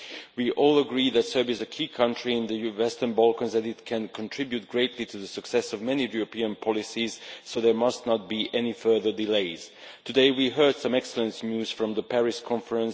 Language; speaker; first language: English; non-native, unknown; Hungarian